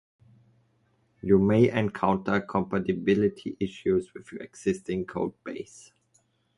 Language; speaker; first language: English; non-native, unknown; German